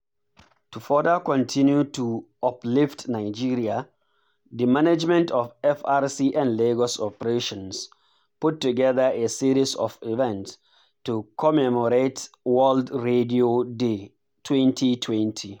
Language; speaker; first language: English; non-native, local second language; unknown